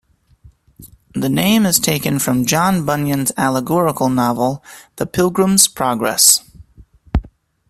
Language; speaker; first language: English; native; English